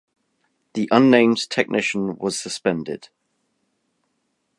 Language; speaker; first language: English; native; English